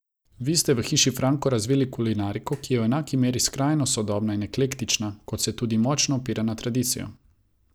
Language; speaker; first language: Slovenian; non-native, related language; Croatian